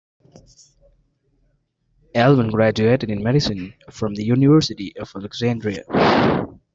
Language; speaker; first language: English; non-native, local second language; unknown